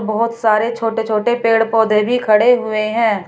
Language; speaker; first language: Hindi; native; Hindi